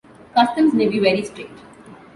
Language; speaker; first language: English; non-native, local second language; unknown